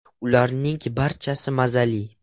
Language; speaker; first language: Uzbek; non-native, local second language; Russian